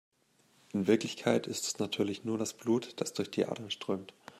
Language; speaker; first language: German; native; German